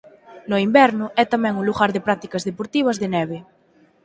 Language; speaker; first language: Galician; native; Galician